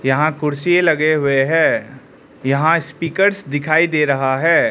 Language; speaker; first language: Hindi; early bilingual, other home language; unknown